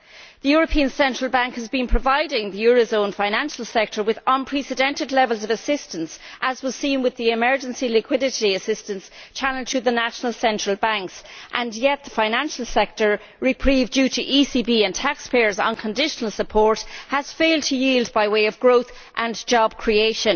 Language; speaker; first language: English; native; English